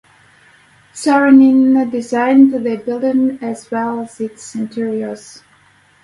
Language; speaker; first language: English; native; English